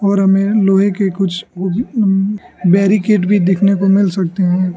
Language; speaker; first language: Hindi; non-native, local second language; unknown